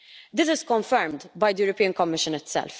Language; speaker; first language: English; non-native, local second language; Maltese